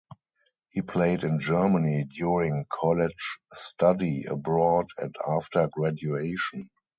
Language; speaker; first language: English; non-native, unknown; German